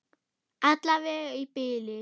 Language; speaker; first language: Icelandic; non-native, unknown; German